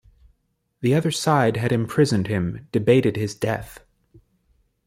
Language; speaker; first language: English; native; English